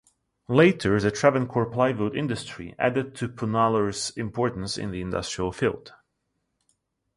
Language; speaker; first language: English; non-native, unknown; Russian